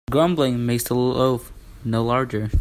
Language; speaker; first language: English; non-native, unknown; Hakha Chin